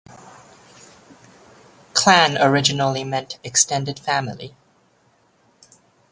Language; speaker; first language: English; native; English